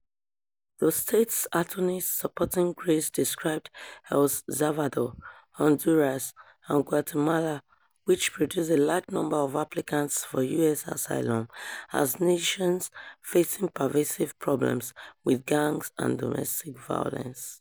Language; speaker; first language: English; non-native, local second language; Yoruba